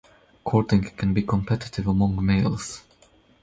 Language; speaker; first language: English; non-native, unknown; Croatian